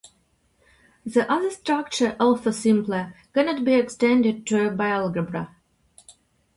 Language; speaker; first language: English; non-native, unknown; Russian